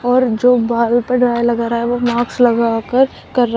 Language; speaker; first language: Hindi; native; Hindi